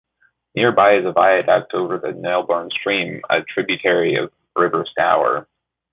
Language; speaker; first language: English; native; English